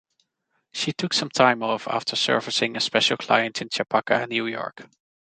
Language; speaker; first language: English; non-native, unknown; Dutch